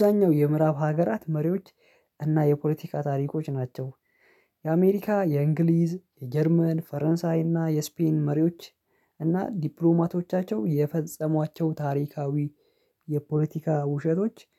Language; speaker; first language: Amharic; non-native, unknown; Oromo